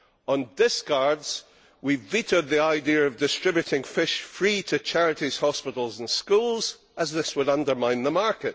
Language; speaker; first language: English; native; English